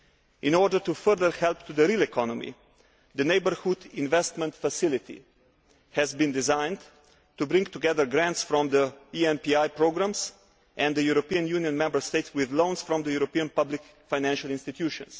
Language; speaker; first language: English; non-native, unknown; Slovenian